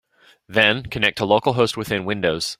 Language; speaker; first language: English; native; English